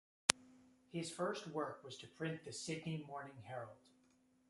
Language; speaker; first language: English; native; English